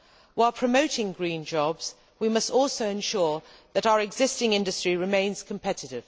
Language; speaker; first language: English; native; English